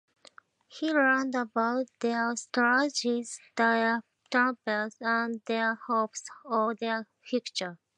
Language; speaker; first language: English; non-native, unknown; Japanese